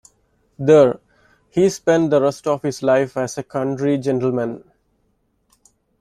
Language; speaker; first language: English; non-native, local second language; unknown